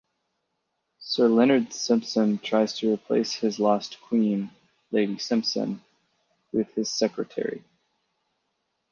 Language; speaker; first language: English; native; English